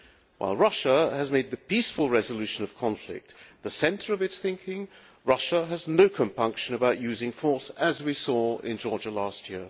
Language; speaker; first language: English; non-native, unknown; Hungarian